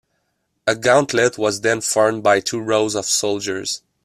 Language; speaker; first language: English; non-native, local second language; French